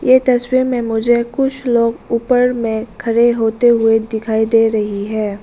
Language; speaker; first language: Hindi; non-native, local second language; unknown